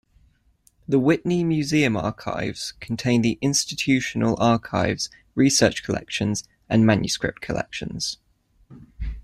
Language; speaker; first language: English; native; English